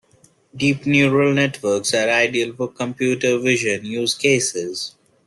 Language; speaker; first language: English; non-native, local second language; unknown